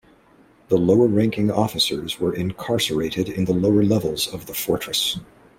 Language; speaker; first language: English; native; English